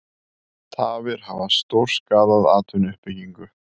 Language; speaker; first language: Icelandic; native; Icelandic